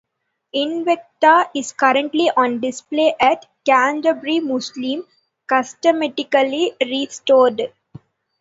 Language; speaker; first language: English; non-native, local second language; Tamil